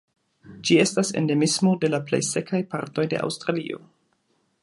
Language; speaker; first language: Esperanto; non-native, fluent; German